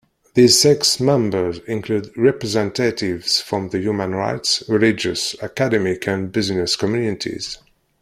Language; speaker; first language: English; non-native, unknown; Kabyle